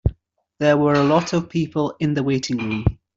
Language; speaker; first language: English; native; English